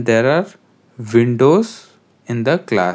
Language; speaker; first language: English; non-native, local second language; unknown